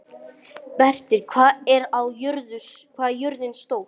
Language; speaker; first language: Icelandic; non-native, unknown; English